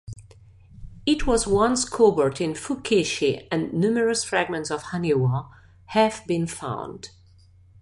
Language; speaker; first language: English; non-native, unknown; Catalan